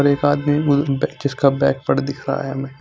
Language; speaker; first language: Hindi; non-native, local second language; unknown